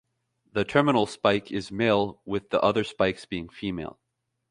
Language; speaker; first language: English; native; English